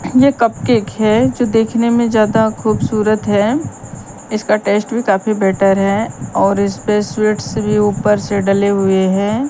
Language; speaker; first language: Hindi; non-native, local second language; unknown